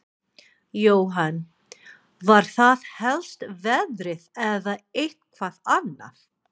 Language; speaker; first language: Icelandic; non-native, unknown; English